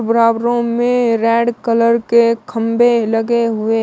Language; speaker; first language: Hindi; native; Hindi